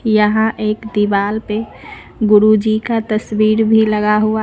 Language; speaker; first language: Hindi; native; Hindi